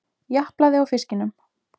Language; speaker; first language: Icelandic; native; Icelandic